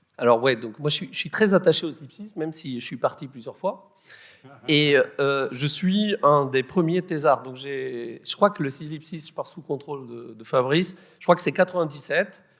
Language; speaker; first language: French; native; French